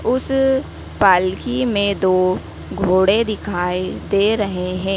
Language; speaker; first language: Hindi; native; Hindi